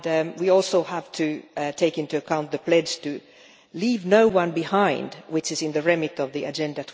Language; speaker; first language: English; non-native, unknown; Finnish